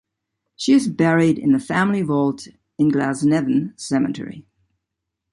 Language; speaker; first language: English; native; English